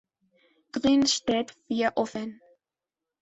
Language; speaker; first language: German; non-native, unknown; Spanish